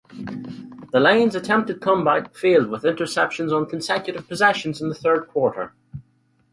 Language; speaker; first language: English; native; English